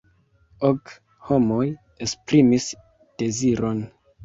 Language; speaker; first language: Esperanto; non-native, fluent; Kinyarwanda